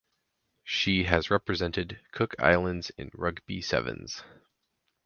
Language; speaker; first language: English; native; English